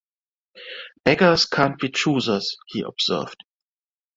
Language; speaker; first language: English; non-native, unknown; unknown